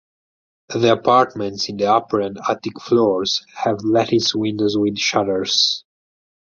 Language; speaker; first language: English; non-native, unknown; Italian